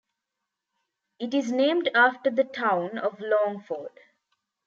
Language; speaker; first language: English; non-native, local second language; Tamil